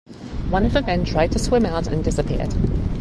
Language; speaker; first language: English; native; English